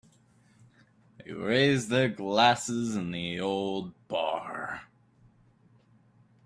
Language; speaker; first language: English; native; English